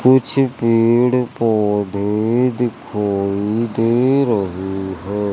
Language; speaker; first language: Hindi; native; Hindi